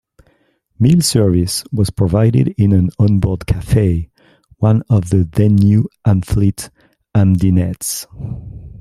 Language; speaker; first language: English; non-native, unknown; French